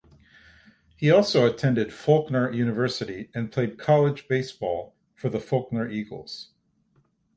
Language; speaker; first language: English; native; English